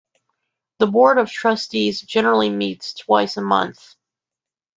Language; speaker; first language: English; native; English